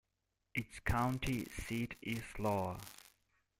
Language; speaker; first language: English; non-native, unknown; Russian